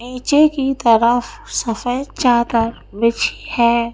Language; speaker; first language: Hindi; native; Hindi